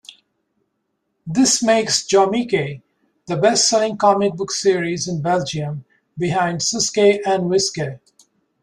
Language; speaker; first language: English; native; English